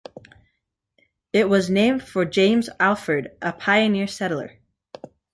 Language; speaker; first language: English; native; English